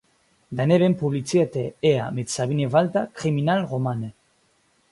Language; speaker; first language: German; non-native, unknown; Basque